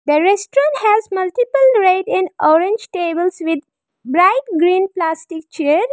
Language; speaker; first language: English; non-native, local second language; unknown